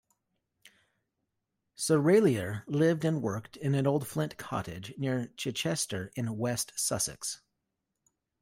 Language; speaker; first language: English; native; English